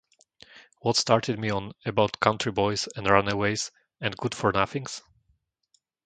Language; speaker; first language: English; non-native, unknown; Slovak